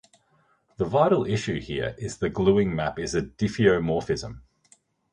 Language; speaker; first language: English; native; English